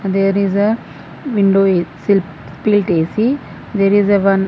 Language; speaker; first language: English; non-native, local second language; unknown